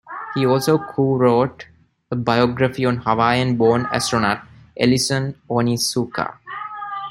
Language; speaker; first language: English; non-native, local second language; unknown